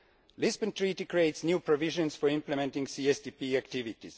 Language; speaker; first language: English; non-native, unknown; Estonian